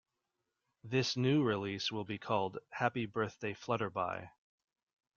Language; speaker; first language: English; native; English